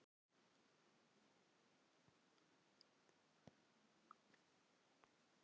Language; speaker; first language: Icelandic; non-native, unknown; Filipino